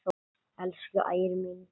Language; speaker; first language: Icelandic; non-native, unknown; English